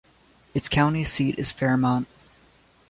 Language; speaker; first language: English; native; English